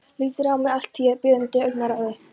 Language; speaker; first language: Icelandic; non-native, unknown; Polish